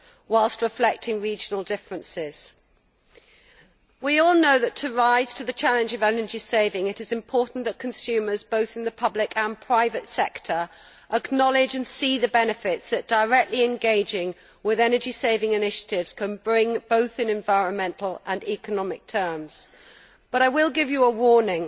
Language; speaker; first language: English; native; English